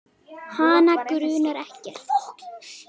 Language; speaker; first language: Icelandic; native; Icelandic